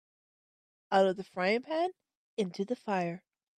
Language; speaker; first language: English; native; English